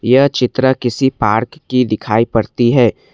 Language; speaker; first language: Hindi; non-native, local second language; Assamese